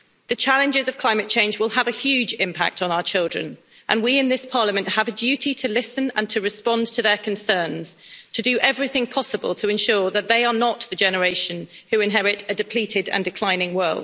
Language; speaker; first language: English; native; English